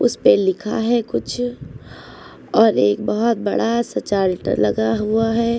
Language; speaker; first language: Hindi; native; Hindi